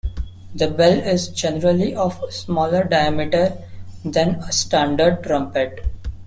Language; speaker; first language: English; non-native, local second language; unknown